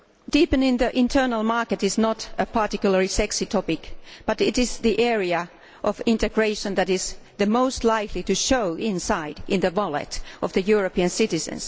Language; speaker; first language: English; non-native, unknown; Finnish